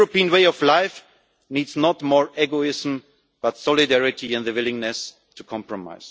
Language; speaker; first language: English; non-native, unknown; German